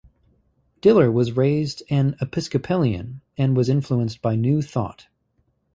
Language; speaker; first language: English; native; English